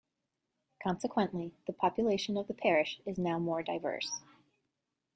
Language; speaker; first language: English; native; English